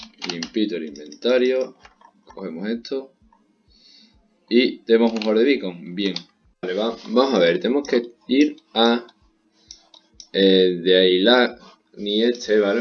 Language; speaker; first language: Spanish; native; Spanish